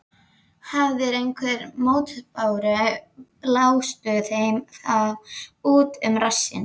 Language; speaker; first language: Icelandic; native; Icelandic